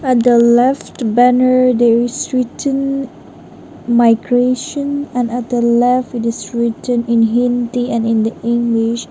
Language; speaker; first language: English; non-native, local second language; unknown